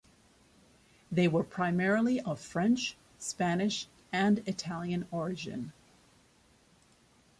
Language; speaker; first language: English; native; English